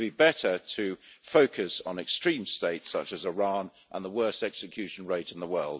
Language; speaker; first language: English; native; English